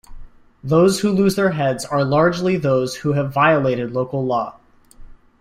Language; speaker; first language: English; native; English